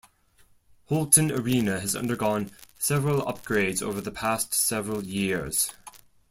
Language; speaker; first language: English; non-native, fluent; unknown